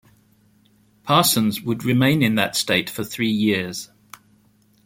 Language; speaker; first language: English; native; English